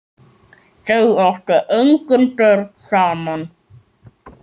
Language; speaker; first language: Icelandic; native; Icelandic